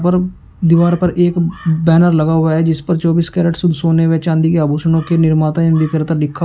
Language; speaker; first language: Hindi; native; Hindi